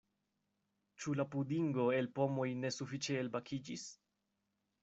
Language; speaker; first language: Esperanto; non-native, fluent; Spanish